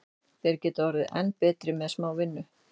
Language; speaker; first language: Icelandic; native; Icelandic